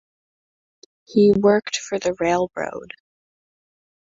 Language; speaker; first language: English; native; English